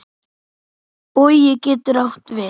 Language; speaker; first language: Icelandic; native; Icelandic